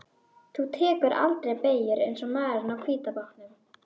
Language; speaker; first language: Icelandic; native; Icelandic